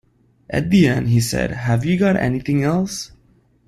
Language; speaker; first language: English; non-native, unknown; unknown